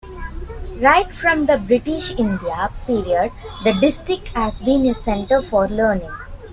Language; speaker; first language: English; non-native, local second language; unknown